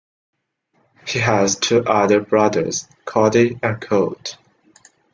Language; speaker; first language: English; non-native, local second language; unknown